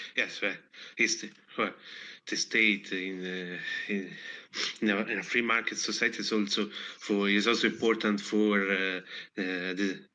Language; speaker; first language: English; non-native, fluent; Italian